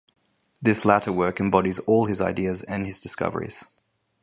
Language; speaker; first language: English; native; English